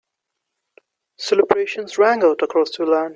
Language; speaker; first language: English; non-native, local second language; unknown